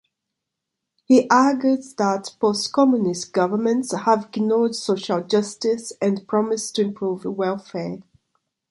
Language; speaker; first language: English; non-native, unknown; Portuguese